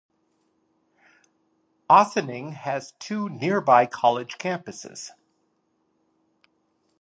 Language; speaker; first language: English; native; English